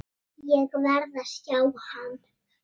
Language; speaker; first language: Icelandic; native; Icelandic